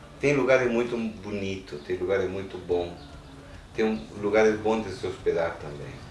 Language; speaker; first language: Portuguese; non-native, fluent; Spanish